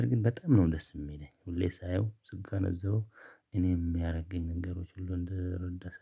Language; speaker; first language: Amharic; non-native, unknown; Tigrinya